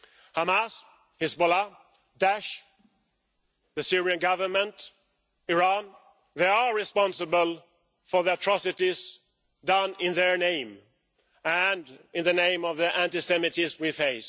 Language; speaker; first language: English; non-native, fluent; Swedish